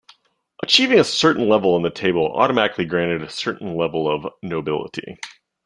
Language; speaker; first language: English; native; English